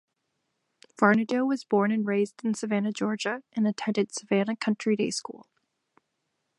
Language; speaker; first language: English; non-native, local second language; French